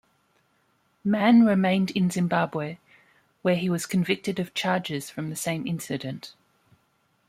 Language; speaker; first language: English; native; English